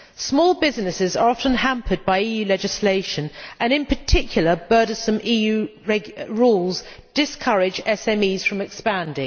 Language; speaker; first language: English; native; English